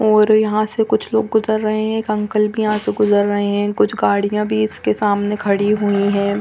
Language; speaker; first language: Hindi; non-native, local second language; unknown